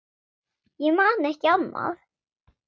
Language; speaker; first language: Icelandic; non-native, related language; Swedish